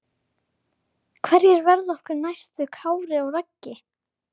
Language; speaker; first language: Icelandic; native; Icelandic